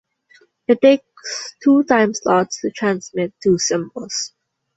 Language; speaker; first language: English; non-native, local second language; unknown